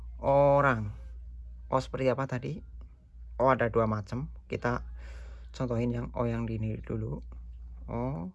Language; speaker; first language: Indonesian; native; Indonesian